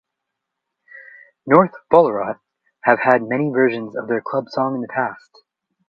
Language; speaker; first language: English; native; English